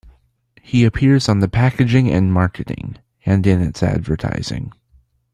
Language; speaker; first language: English; native; English